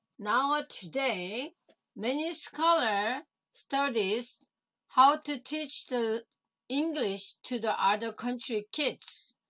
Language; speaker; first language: English; non-native, fluent; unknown